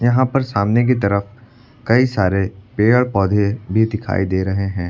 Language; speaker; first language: Hindi; native; Hindi